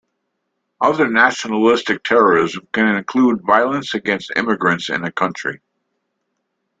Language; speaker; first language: English; native; English